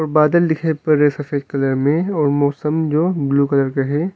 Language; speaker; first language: Hindi; non-native, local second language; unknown